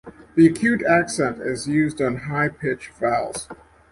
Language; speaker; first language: English; native; English